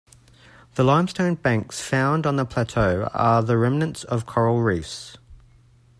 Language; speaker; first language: English; native; English